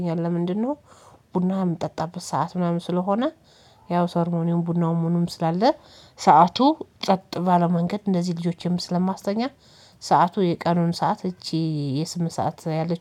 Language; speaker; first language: Amharic; native; Amharic